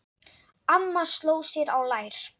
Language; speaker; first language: Icelandic; non-native, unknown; Dutch